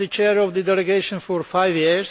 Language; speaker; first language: English; non-native, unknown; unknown